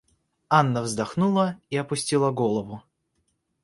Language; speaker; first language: Russian; native; Russian